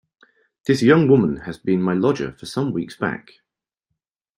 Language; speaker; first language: English; native; English